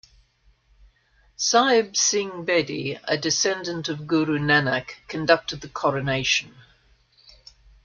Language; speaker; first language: English; native; English